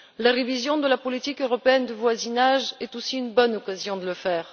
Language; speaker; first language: French; non-native, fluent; Bulgarian